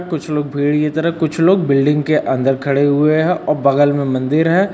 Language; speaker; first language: Hindi; native; Hindi